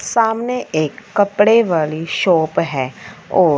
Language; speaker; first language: Hindi; non-native, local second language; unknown